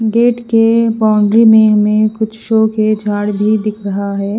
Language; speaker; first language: Hindi; non-native, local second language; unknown